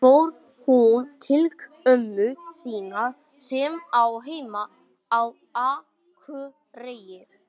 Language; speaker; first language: Icelandic; non-native, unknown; English